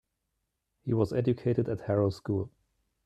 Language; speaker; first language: English; non-native, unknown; German